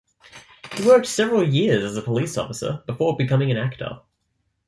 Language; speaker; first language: English; native; English